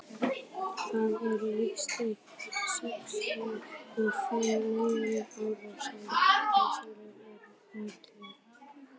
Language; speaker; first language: Icelandic; native; Icelandic